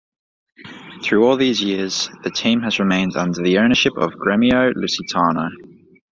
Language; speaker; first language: English; native; English